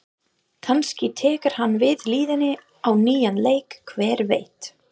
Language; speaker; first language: Icelandic; non-native, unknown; English